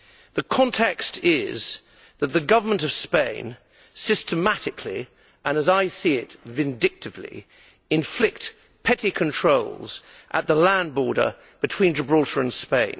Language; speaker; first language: English; native; English